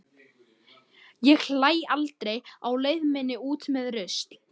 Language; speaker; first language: Icelandic; native; Icelandic